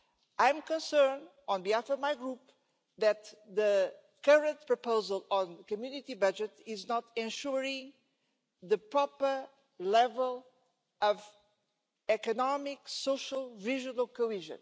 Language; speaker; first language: English; non-native, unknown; Portuguese